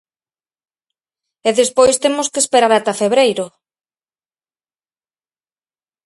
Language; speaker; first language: Galician; native; Galician